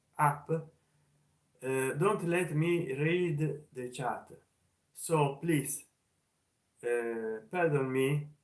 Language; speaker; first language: English; non-native, learner; Italian